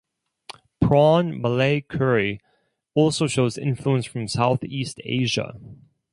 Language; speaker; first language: English; non-native, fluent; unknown